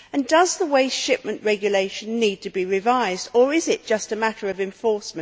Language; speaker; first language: English; native; English